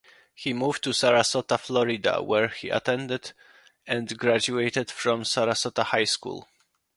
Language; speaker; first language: English; non-native, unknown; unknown